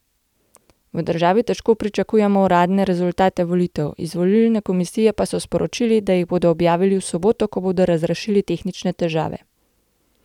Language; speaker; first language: Slovenian; native; Slovenian